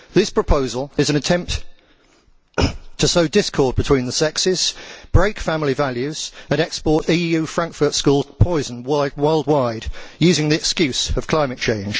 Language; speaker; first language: English; native; English